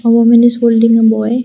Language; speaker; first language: English; non-native, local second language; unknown